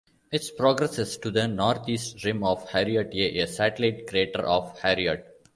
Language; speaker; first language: English; non-native, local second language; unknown